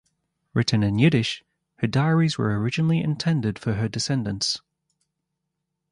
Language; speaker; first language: English; native; English